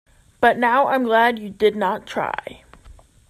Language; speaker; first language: English; native; English